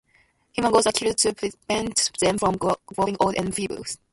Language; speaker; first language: English; non-native, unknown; Japanese